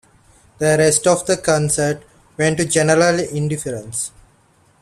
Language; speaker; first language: English; non-native, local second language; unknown